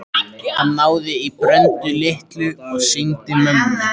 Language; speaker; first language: Icelandic; native; Icelandic